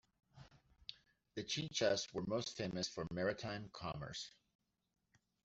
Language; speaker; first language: English; native; English